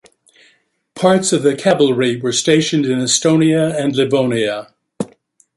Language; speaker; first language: English; native; English